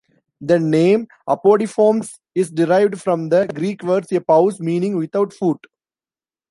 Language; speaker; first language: English; non-native, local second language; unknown